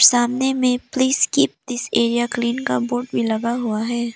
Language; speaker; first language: Hindi; non-native, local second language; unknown